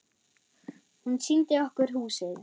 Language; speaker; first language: Icelandic; non-native, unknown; German